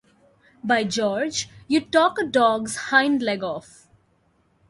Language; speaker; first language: English; non-native, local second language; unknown